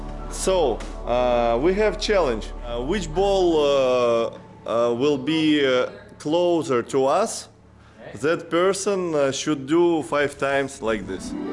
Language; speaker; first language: English; non-native, learner; Russian